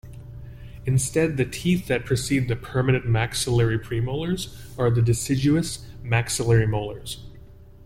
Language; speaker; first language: English; native; English